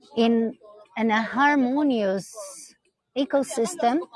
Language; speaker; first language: English; non-native, fluent; Portuguese